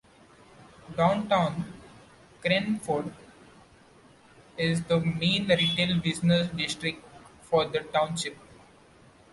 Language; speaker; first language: English; non-native, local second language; Marathi